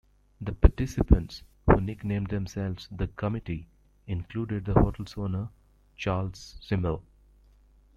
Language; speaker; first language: English; native; English